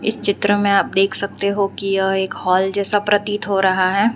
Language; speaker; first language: Hindi; non-native, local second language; Gujarati